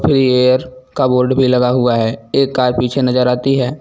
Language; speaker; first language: Hindi; native; Hindi